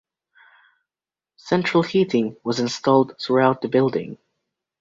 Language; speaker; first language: English; native; English